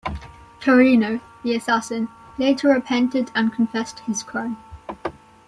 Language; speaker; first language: English; native; English